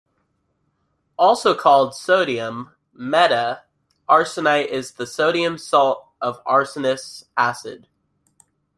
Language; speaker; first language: English; native; English